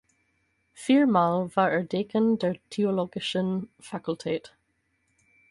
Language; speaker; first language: German; non-native, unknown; English